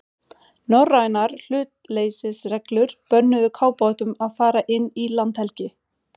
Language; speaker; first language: Icelandic; non-native, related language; Swedish